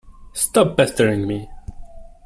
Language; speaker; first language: English; non-native, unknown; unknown